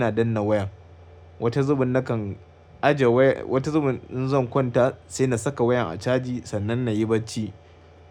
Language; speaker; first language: Hausa; native; Hausa